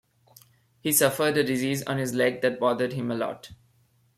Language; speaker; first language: English; non-native, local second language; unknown